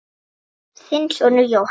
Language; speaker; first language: Icelandic; native; Icelandic